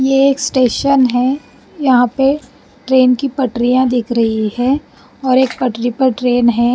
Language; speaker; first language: Hindi; non-native, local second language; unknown